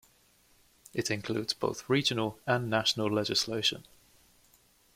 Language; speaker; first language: English; native; English